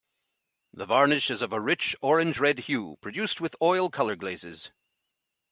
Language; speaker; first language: English; native; English